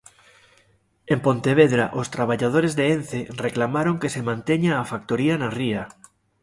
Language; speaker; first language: Galician; native; Galician